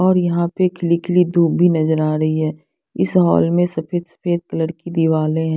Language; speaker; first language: Hindi; non-native, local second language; Punjabi